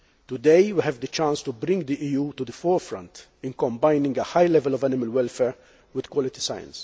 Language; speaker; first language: English; non-native, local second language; Maltese